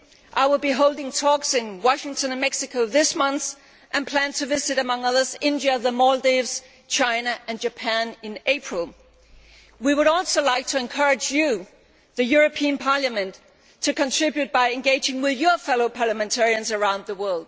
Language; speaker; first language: English; non-native, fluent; Danish